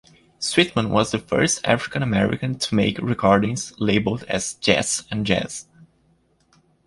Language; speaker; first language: English; non-native, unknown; Portuguese